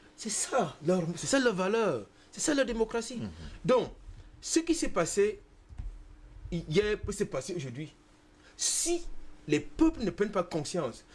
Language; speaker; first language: French; non-native, local second language; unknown